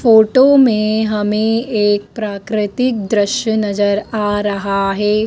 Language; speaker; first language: Hindi; native; Hindi